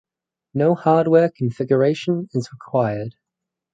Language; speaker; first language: English; native; English